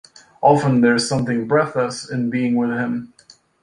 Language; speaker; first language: English; native; English